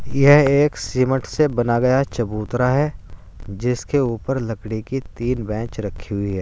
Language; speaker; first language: Hindi; native; Hindi